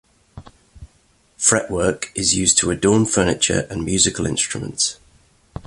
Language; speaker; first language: English; native; English